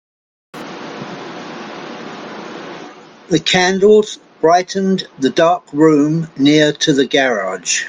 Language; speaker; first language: English; native; English